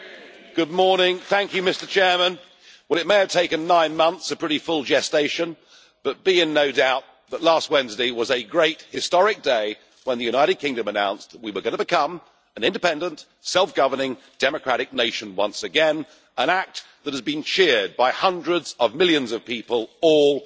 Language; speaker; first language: English; native; English